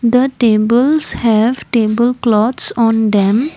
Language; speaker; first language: English; non-native, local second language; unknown